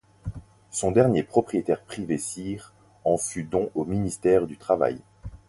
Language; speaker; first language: French; native; French